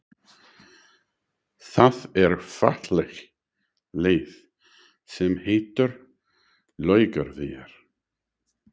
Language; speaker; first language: Icelandic; non-native, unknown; English